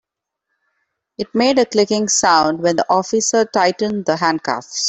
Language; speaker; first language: English; non-native, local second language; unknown